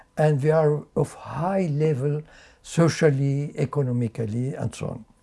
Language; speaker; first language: English; non-native, fluent; French